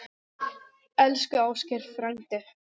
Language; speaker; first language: Icelandic; non-native, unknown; English